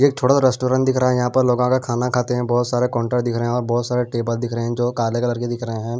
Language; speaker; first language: Hindi; non-native, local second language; Punjabi